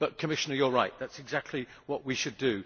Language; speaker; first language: English; native; English